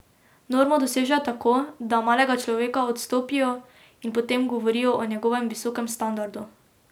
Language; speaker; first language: Slovenian; native; Slovenian